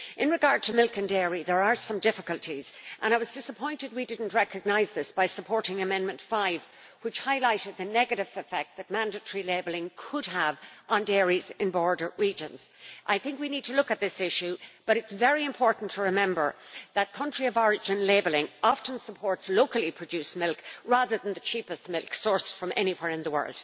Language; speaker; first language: English; native; English